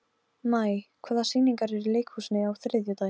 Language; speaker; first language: Icelandic; non-native, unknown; Polish